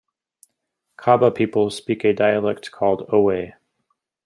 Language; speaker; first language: English; native; English